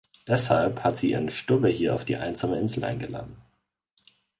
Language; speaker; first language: German; native; German